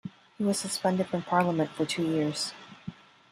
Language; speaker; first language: English; non-native, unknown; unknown